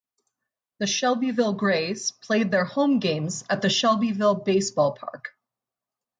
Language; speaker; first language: English; native; English